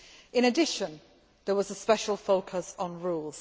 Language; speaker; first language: English; non-native, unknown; Greek